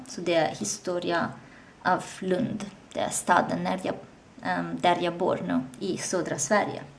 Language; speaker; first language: Swedish; non-native, learner; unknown